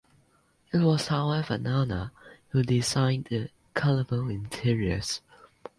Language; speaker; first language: English; non-native, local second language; Cantonese